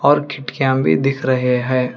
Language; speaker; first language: Hindi; non-native, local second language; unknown